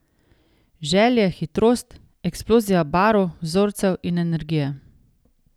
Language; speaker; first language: Slovenian; native; Slovenian